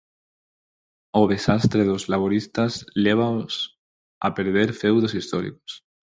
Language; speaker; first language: Galician; non-native, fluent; Spanish